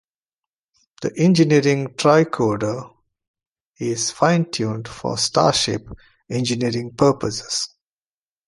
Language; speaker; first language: English; non-native, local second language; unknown